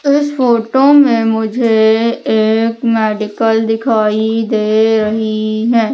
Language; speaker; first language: Hindi; native; Hindi